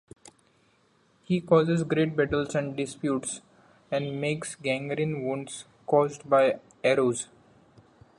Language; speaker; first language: English; non-native, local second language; Marathi